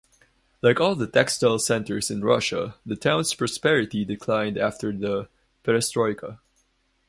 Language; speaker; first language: English; non-native, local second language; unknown